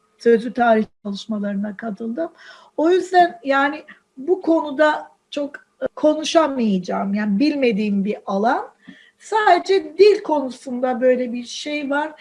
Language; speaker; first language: Turkish; non-native, local second language; Armenian